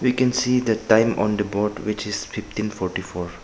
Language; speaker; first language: English; non-native, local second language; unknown